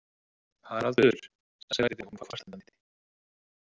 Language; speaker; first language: Icelandic; native; Icelandic